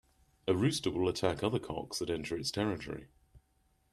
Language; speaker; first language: English; native; English